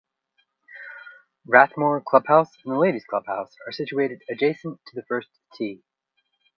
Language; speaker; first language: English; native; English